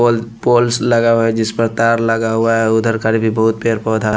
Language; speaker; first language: Hindi; non-native, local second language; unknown